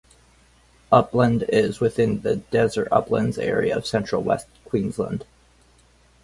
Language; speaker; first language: English; native; English